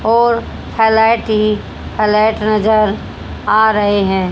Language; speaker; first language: Hindi; native; Hindi